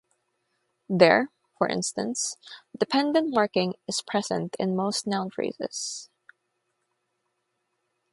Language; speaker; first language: English; non-native, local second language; Filipino